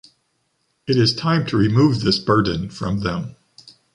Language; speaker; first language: English; native; English